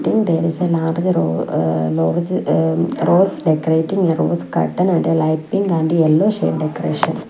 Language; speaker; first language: English; non-native, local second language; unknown